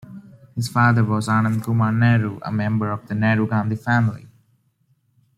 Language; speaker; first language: English; non-native, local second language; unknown